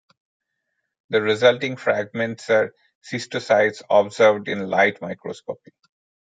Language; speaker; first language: English; non-native, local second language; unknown